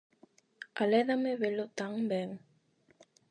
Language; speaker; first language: Galician; non-native, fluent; Spanish